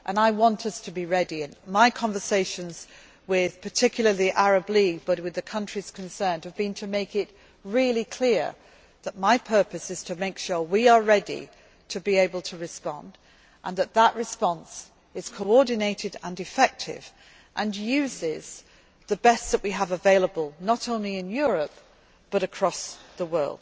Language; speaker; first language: English; native; English